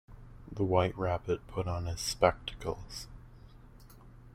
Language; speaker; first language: English; native; English